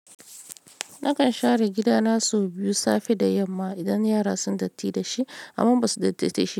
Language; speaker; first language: Hausa; non-native, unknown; Yoruba